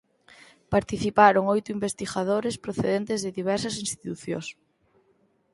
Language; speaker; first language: Galician; native; Galician